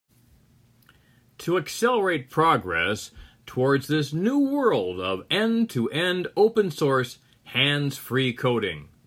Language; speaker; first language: English; native; English